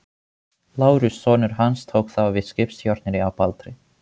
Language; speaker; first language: Icelandic; non-native, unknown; Finnish